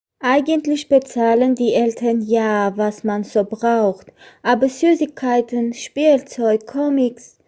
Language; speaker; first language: German; non-native, learner; Armenian